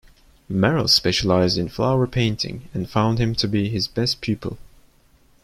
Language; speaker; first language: English; non-native, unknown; Turkish